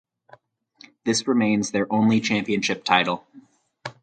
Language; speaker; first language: English; native; English